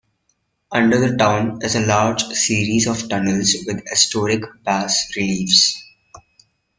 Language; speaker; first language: English; non-native, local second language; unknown